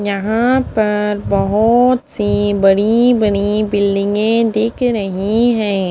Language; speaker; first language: Hindi; non-native, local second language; Punjabi